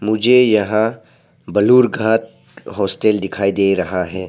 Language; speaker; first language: Hindi; non-native, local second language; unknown